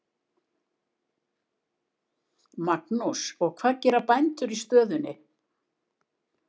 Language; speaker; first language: Icelandic; native; Icelandic